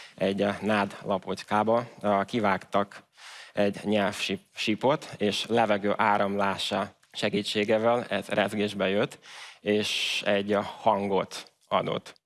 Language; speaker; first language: Hungarian; early bilingual, other home language; Ukrainian